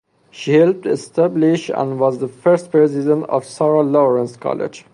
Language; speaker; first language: English; non-native, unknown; Persian